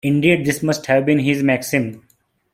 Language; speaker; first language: English; non-native, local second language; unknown